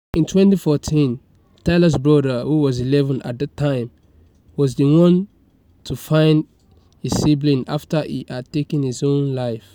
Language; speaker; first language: English; non-native, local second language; Yoruba